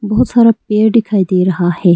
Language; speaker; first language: Hindi; non-native, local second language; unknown